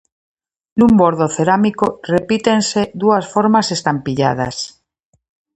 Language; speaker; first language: Galician; native; Galician